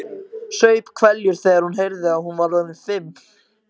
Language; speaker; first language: Icelandic; native; Icelandic